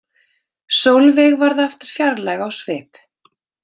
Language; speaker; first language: Icelandic; native; Icelandic